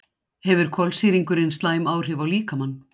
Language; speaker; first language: Icelandic; native; Icelandic